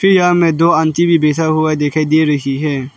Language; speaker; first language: Hindi; non-native, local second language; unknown